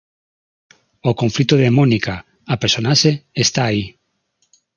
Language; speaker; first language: Galician; non-native, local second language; Spanish